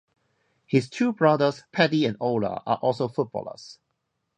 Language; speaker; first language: English; non-native, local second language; Cantonese